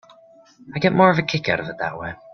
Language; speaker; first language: English; native; English